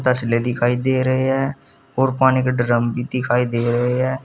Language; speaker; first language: Hindi; native; Hindi